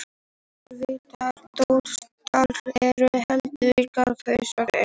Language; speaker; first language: Icelandic; native; Icelandic